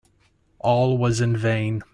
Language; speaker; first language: English; native; English